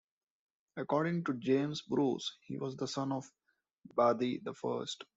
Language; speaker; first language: English; non-native, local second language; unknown